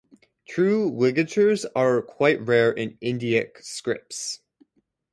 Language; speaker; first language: English; native; English